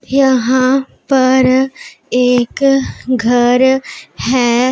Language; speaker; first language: Hindi; non-native, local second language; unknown